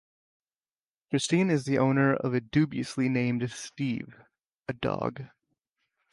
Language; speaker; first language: English; native; English